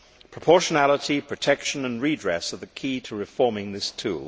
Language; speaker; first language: English; native; English